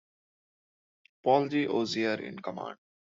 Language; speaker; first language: English; non-native, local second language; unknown